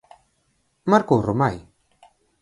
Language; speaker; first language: Galician; native; Galician